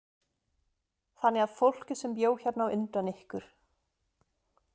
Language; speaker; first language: Icelandic; non-native, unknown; German